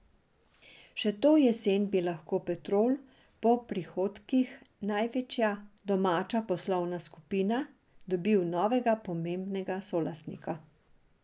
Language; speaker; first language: Slovenian; non-native, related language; Serbian